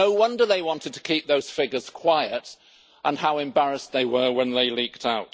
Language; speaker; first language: English; native; English